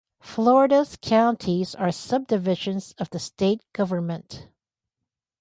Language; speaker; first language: English; native; English